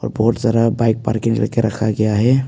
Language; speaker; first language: Hindi; non-native, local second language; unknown